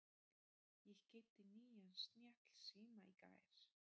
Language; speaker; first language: Icelandic; non-native, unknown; Polish